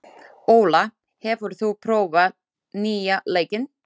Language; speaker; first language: Icelandic; non-native, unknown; Slovak